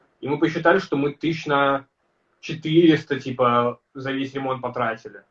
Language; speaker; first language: Russian; native; Russian